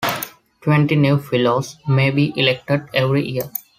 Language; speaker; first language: English; non-native, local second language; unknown